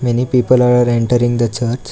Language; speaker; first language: English; non-native, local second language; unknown